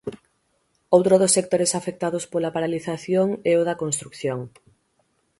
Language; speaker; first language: Galician; native; Galician